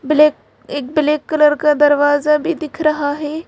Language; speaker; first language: Hindi; native; Hindi